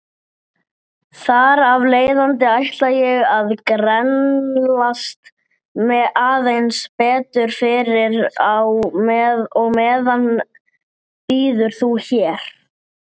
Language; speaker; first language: Icelandic; native; Icelandic